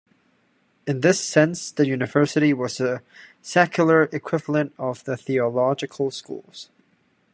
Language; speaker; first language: English; non-native, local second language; Cantonese